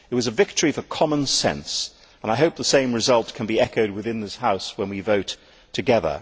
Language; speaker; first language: English; native; English